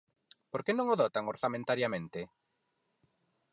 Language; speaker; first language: Galician; non-native, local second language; Spanish